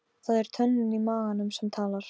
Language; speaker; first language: Icelandic; non-native, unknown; Polish